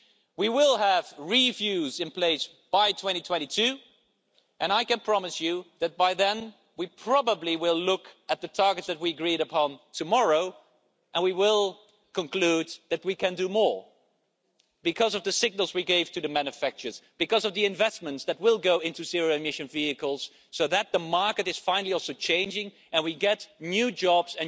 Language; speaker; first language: English; non-native, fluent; Dutch